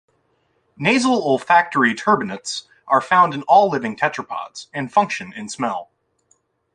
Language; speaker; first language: English; native; English